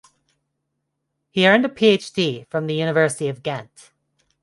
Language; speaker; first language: English; non-native, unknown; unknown